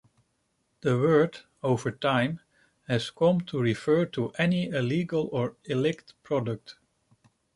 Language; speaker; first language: English; non-native, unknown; Dutch